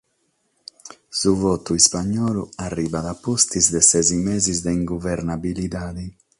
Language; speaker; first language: Sardinian; non-native, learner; Catalan